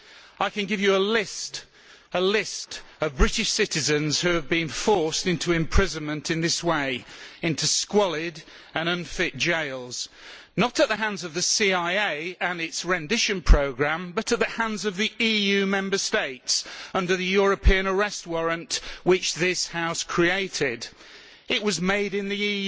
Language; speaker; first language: English; native; English